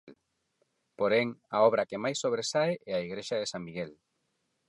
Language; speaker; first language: Galician; non-native, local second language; Spanish